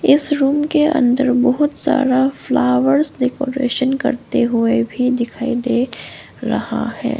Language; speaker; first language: Hindi; non-native, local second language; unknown